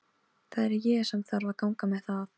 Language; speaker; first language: Icelandic; non-native, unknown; Polish